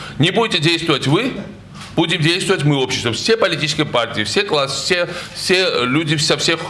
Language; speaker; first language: Russian; non-native, local second language; Georgian